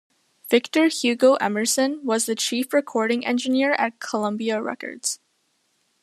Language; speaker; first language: English; native; English